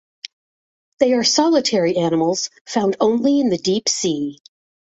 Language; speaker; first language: English; native; English